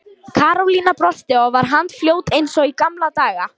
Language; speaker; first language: Icelandic; non-native, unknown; Lithuanian